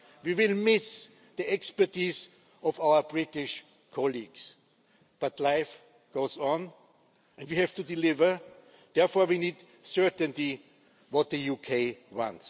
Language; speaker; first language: English; non-native, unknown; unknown